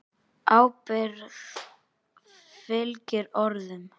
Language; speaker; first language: Icelandic; native; Icelandic